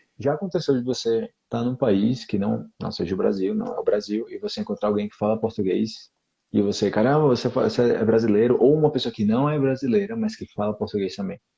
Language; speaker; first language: Portuguese; native; Portuguese